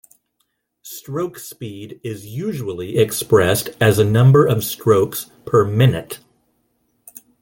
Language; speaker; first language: English; non-native, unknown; Spanish